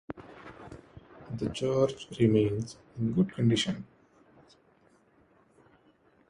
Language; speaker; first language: English; non-native, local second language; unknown